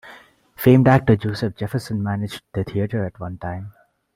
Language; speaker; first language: English; non-native, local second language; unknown